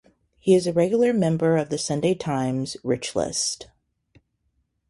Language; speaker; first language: English; native; English